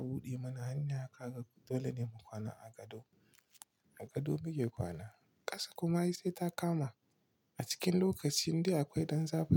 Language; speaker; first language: Hausa; non-native, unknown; Igbo